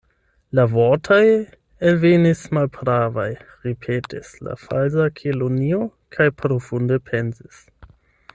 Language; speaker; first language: Esperanto; non-native, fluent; German